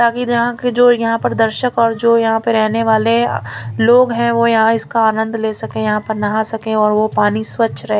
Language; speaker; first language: Hindi; non-native, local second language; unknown